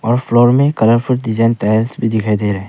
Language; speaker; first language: Hindi; early bilingual, other home language; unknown